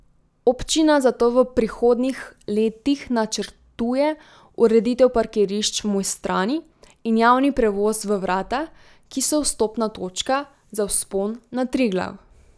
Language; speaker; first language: Slovenian; native; Slovenian